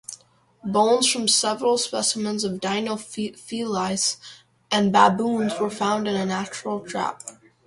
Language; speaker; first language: English; native; English